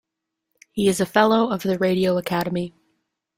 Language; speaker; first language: English; native; English